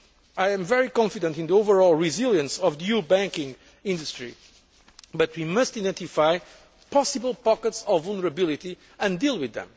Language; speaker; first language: English; non-native, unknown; Portuguese